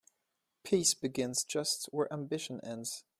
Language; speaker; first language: English; non-native, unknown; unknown